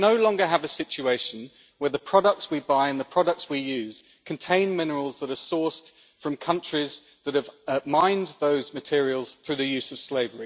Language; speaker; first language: English; native; English